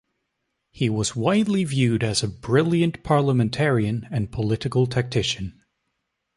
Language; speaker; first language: English; native; English